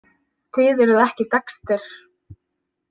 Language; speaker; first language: Icelandic; native; Icelandic